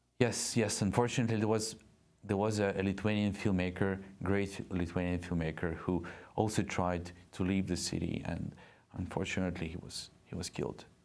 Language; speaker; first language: English; non-native, fluent; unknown